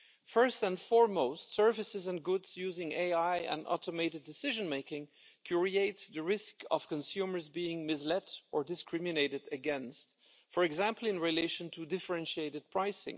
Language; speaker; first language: English; non-native, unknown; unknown